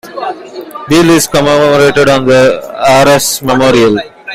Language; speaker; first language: English; non-native, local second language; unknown